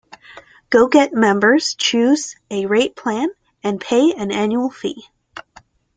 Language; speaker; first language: English; native; English